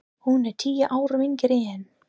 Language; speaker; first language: Icelandic; non-native, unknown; English